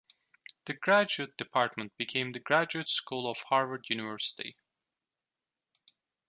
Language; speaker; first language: English; non-native, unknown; Turkish